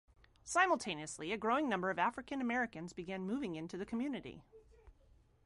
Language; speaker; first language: English; native; English